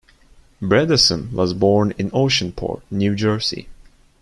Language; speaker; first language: English; non-native, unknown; Turkish